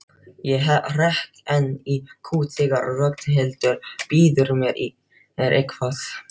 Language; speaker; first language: Icelandic; non-native, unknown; Filipino